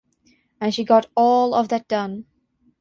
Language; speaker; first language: English; non-native, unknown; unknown